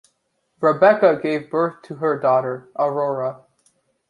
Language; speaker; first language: English; native; English